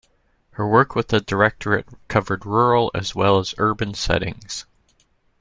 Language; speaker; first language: English; native; English